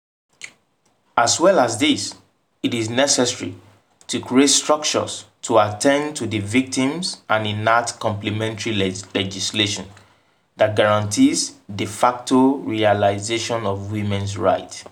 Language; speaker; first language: English; non-native, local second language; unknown